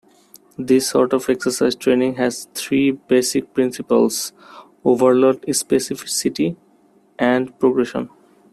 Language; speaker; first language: English; non-native, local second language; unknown